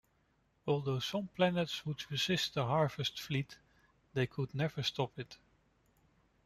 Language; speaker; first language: English; non-native, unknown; Dutch